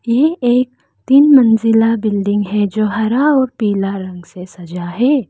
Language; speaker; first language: Hindi; non-native, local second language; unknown